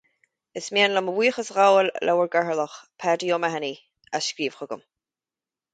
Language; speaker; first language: Irish; native; Irish